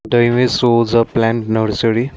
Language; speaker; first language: English; non-native, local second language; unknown